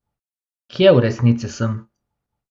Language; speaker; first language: Slovenian; non-native, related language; Bosnian